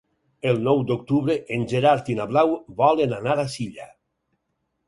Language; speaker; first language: Catalan; native; Catalan